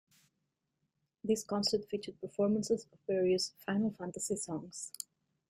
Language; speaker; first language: English; non-native, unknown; Catalan